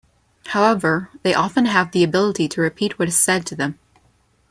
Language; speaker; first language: English; non-native, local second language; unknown